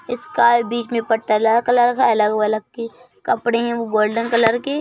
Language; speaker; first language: Hindi; native; Hindi